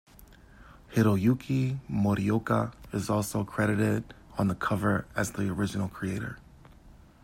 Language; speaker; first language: English; native; English